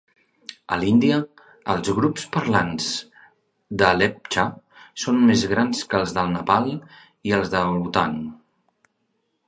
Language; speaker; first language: Catalan; native; Catalan